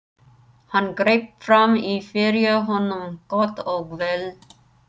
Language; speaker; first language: Icelandic; non-native, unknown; English